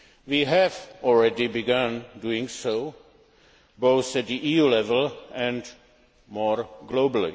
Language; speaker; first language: English; non-native, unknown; Czech